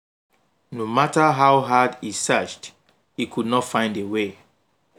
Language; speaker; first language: English; non-native, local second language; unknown